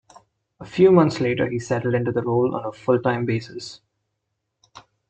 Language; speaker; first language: English; non-native, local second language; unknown